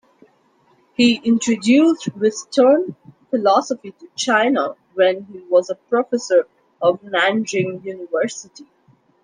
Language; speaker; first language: English; non-native, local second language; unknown